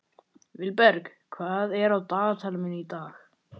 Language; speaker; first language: Icelandic; native; Icelandic